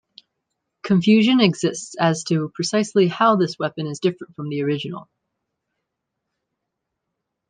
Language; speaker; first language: English; native; English